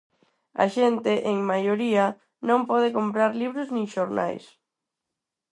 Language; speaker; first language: Galician; non-native, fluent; Spanish